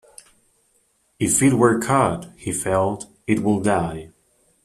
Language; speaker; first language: English; native; English